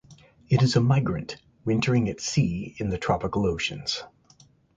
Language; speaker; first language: English; native; English